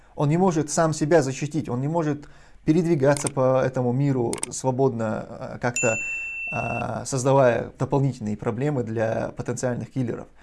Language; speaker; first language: Russian; non-native, local second language; Chechen